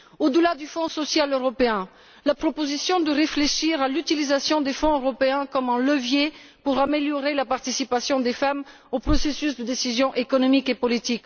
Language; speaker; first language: French; non-native, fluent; Bulgarian